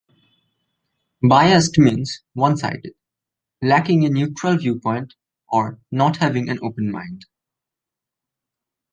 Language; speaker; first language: English; non-native, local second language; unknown